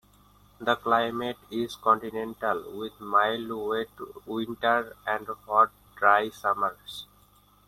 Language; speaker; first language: English; non-native, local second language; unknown